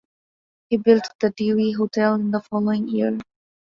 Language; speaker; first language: English; non-native, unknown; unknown